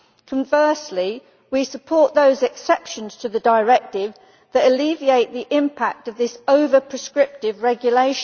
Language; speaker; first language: English; native; English